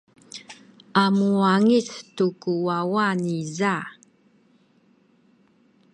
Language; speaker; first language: Sakizaya; non-native, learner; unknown